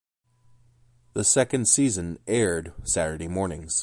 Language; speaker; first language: English; native; English